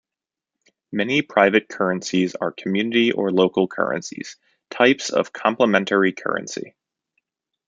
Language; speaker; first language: English; native; English